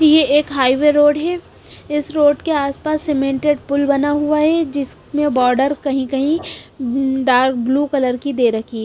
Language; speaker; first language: Hindi; non-native, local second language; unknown